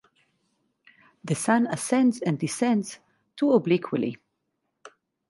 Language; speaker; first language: English; non-native, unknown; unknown